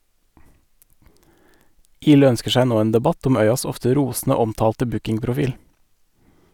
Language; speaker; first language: Norwegian; native; Norwegian